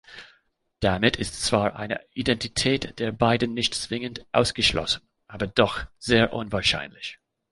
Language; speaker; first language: German; non-native, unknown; English